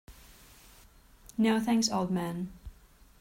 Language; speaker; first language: English; non-native, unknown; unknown